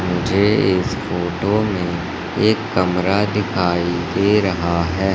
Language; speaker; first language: Hindi; native; Hindi